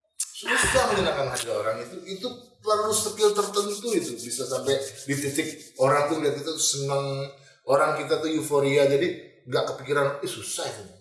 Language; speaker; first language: Indonesian; native; Indonesian